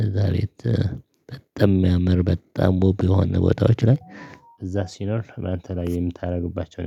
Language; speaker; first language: Amharic; non-native, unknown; Tigrinya